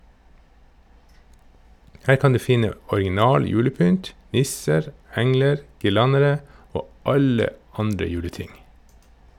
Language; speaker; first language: Norwegian; native; Norwegian